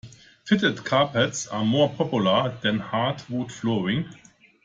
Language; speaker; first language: English; non-native, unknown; German